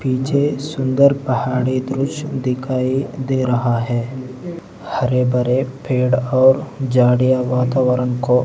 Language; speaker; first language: Hindi; non-native, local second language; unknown